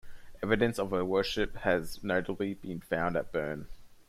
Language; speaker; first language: English; native; English